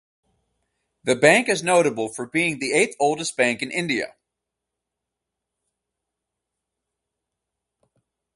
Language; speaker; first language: English; native; English